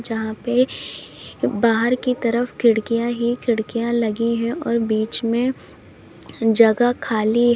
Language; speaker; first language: Hindi; native; Hindi